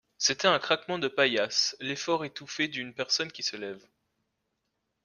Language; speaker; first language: French; native; French